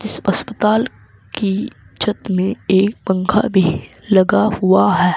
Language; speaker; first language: Hindi; native; Hindi